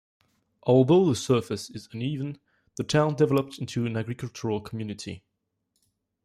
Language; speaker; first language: English; non-native, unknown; French